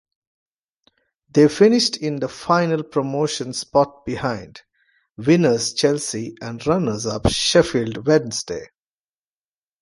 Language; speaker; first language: English; non-native, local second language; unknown